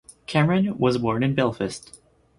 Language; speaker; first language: English; native; English